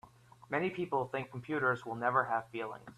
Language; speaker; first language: English; native; English